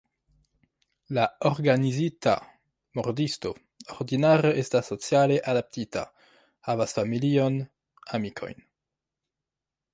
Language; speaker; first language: Esperanto; non-native, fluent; French